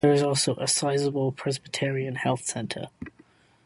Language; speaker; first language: English; native; English